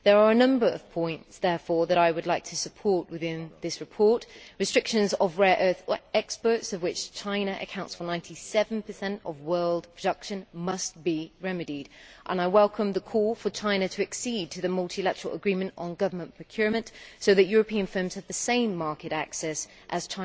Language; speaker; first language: English; native; English